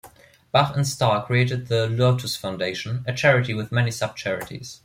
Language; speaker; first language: English; non-native, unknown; German